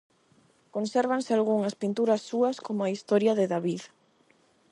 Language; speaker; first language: Galician; non-native, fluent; Spanish